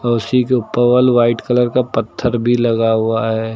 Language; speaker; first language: Hindi; native; Hindi